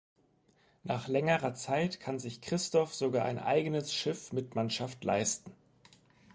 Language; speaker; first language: German; native; German